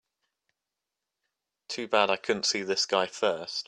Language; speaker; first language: English; native; English